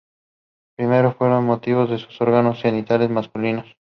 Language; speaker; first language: English; non-native, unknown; Spanish